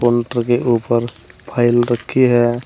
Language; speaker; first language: Hindi; native; Hindi